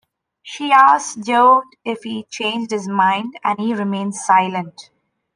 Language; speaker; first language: English; non-native, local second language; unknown